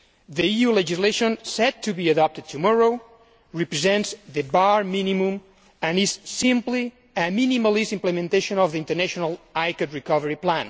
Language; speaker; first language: English; non-native, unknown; Spanish